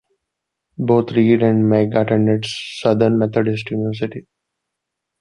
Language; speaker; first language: English; non-native, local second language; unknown